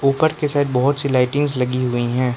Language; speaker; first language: Hindi; non-native, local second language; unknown